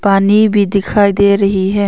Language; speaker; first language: Hindi; non-native, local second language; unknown